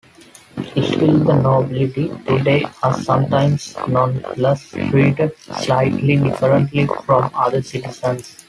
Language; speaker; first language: English; non-native, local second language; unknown